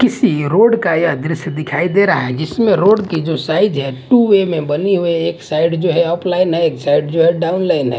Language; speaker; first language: Hindi; non-native, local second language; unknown